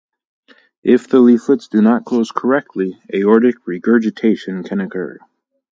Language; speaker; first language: English; native; English